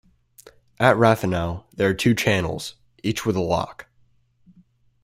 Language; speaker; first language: English; native; English